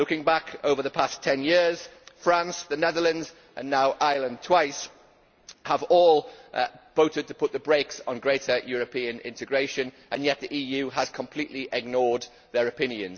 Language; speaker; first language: English; native; English